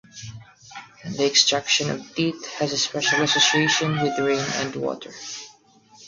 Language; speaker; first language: English; non-native, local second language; Filipino